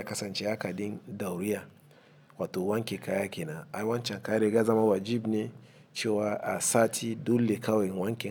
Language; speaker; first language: Hausa; non-native, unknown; Igbo